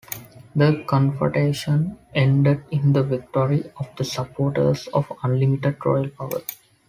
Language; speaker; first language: English; non-native, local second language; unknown